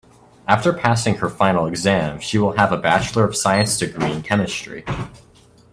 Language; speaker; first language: English; native; English